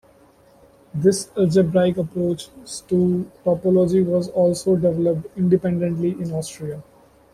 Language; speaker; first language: English; non-native, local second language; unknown